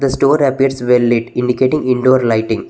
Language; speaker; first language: English; non-native, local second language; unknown